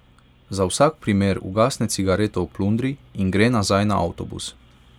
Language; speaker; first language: Slovenian; non-native, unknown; Hungarian